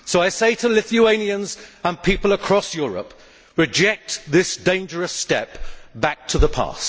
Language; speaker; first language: English; native; English